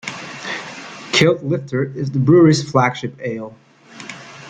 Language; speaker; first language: English; native; English